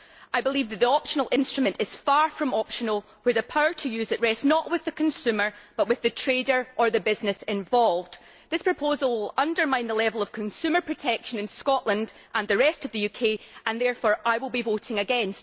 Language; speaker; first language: English; native; English